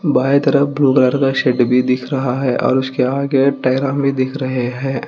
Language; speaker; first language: Hindi; non-native, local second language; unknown